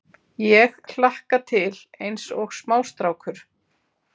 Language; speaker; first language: Icelandic; native; Icelandic